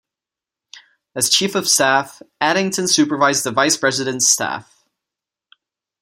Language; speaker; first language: English; non-native, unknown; Czech